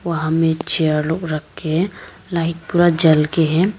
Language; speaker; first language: Hindi; non-native, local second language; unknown